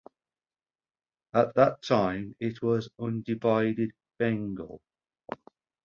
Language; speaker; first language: English; native; English